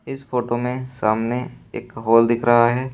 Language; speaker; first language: Hindi; native; Hindi